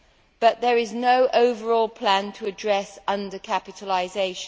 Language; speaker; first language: English; native; English